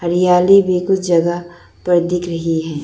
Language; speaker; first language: Hindi; non-native, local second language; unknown